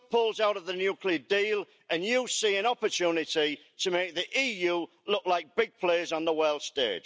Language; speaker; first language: English; native; English